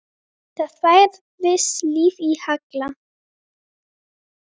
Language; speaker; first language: Icelandic; native; Icelandic